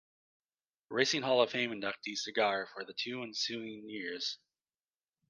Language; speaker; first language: English; native; English